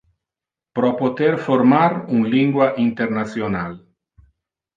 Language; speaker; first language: Interlingua; non-native, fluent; Italian